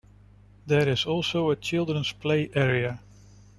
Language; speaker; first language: English; non-native, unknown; Dutch